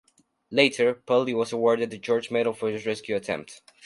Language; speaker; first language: English; non-native, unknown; Spanish